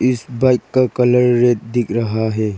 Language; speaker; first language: Hindi; non-native, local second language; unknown